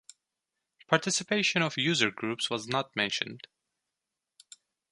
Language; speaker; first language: English; non-native, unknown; Turkish